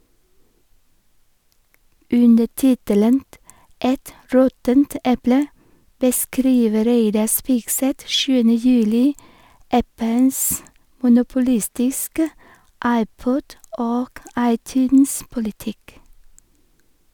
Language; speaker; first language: Norwegian; non-native, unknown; Vietnamese